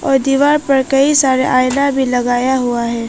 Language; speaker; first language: Hindi; non-native, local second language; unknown